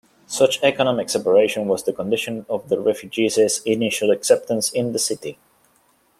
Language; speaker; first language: English; non-native, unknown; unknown